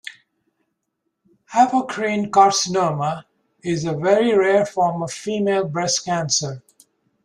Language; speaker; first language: English; native; English